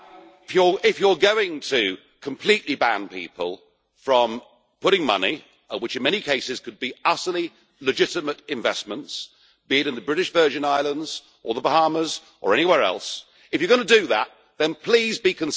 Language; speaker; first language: English; native; English